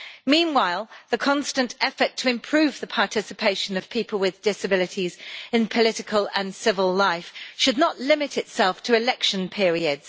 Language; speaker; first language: English; native; English